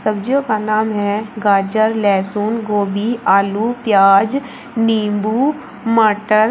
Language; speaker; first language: Hindi; native; Hindi